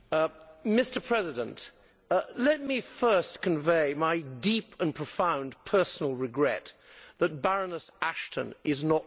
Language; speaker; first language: English; native; English